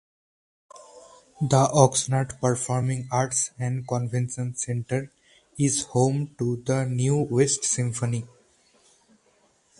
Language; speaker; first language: English; non-native, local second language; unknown